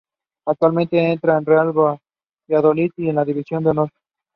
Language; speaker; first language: English; non-native, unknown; Spanish